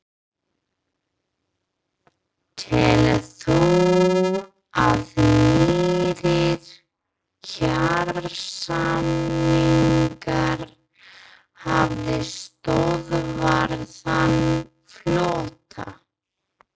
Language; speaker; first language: Icelandic; non-native, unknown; English